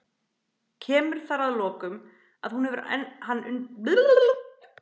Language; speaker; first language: Icelandic; native; Icelandic